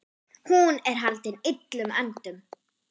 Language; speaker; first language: Icelandic; non-native, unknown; German